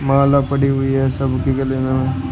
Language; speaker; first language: Hindi; native; Hindi